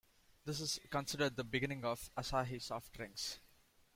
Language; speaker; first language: English; non-native, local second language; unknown